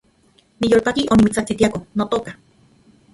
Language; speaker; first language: Central Puebla Nahuatl; non-native, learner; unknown